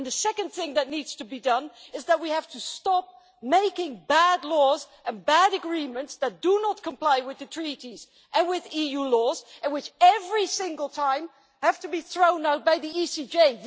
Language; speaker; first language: English; non-native, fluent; Dutch